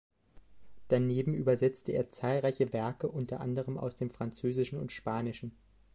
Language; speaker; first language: German; native; German